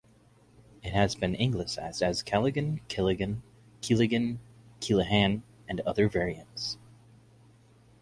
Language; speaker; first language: English; native; English